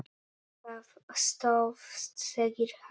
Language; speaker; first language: Icelandic; non-native, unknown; Polish